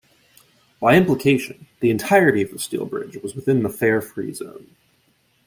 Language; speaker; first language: English; native; English